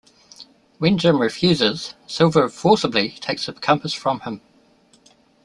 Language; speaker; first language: English; native; English